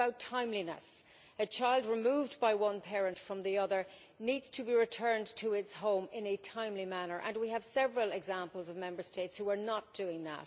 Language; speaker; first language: English; native; English